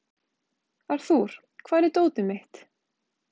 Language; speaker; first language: Icelandic; native; Icelandic